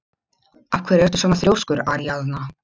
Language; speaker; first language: Icelandic; non-native, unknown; Polish